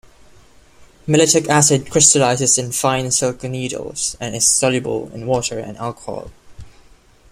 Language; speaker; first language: English; non-native, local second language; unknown